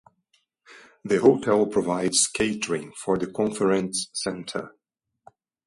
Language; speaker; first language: English; non-native, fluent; Portuguese